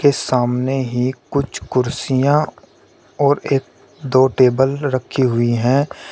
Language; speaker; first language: Hindi; native; Hindi